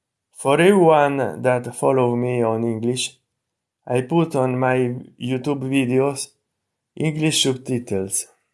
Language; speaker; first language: English; non-native, learner; Italian